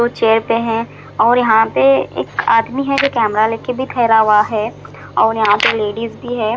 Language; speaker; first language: Hindi; non-native, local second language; Punjabi